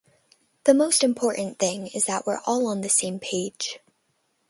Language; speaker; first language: English; native; English